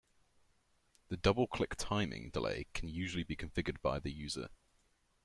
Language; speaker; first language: English; native; English